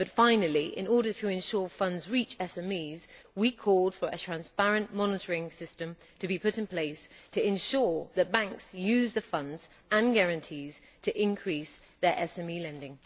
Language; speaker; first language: English; native; English